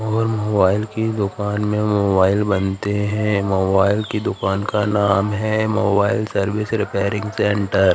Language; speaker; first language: Hindi; native; Hindi